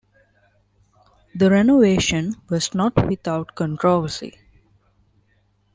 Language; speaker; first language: English; non-native, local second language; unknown